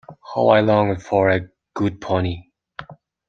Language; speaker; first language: English; non-native, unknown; Mongolian